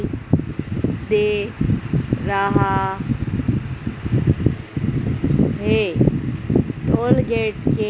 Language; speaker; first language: Hindi; native; Hindi